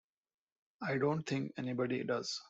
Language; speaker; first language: English; non-native, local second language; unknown